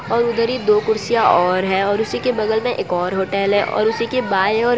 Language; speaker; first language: Hindi; non-native, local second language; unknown